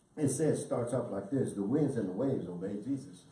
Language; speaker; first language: English; early bilingual, other home language; Spanish